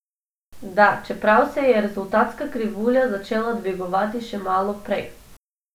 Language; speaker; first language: Slovenian; non-native, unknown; Macedonian